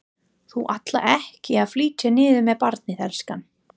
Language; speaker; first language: Icelandic; non-native, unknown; English